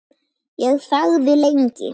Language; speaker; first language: Icelandic; native; Icelandic